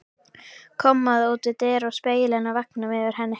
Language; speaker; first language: Icelandic; native; Icelandic